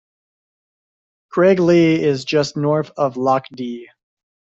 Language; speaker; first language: English; native; English